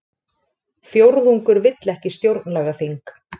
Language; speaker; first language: Icelandic; native; Icelandic